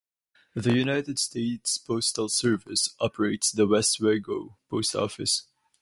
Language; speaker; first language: English; non-native, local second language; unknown